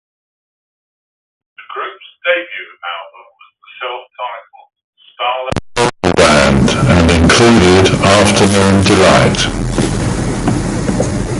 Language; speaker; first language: English; native; English